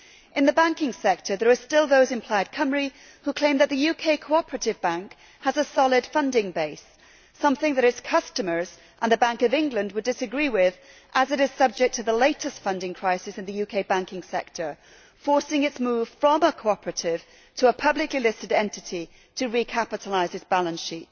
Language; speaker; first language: English; native; English